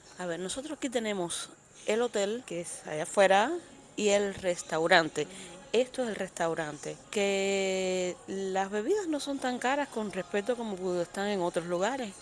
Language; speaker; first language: Spanish; native; Spanish